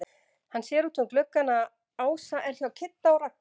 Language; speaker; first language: Icelandic; native; Icelandic